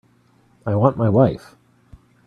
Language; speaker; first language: English; native; English